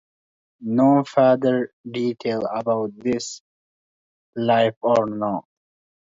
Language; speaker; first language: English; non-native, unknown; Pashto